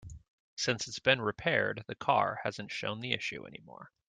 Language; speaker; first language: English; native; English